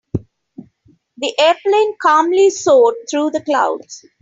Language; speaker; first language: English; non-native, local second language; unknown